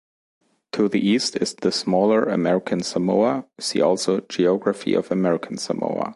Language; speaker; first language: English; non-native, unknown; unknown